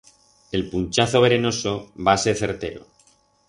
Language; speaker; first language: Aragonese; non-native, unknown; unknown